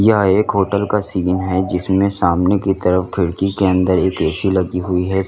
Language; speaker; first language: Hindi; native; Hindi